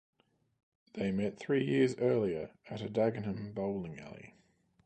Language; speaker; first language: English; native; English